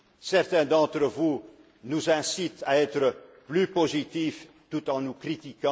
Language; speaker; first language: French; non-native, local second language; Dutch